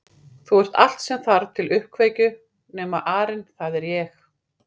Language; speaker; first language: Icelandic; native; Icelandic